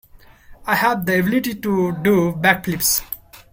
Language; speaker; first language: English; non-native, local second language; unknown